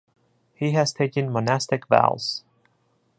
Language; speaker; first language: English; non-native, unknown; Japanese